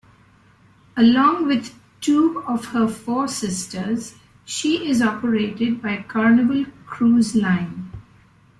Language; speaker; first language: English; non-native, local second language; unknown